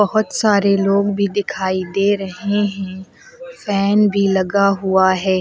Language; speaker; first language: Hindi; native; Hindi